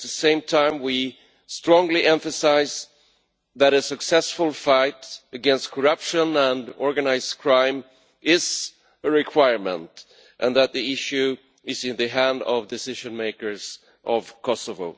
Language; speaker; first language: English; non-native, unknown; Swedish